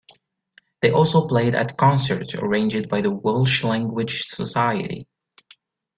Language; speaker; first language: English; native; English